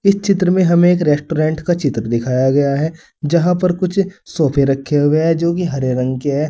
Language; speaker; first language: Hindi; native; Hindi